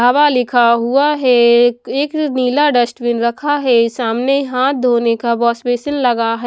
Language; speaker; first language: Hindi; non-native, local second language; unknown